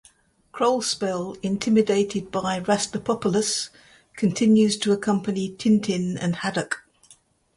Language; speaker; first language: English; native; English